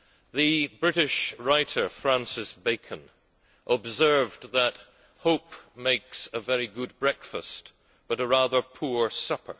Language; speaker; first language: English; native; English